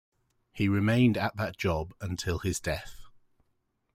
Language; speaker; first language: English; native; English